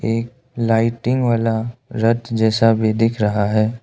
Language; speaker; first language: Hindi; non-native, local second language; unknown